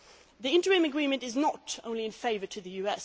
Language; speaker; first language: English; non-native, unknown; Swedish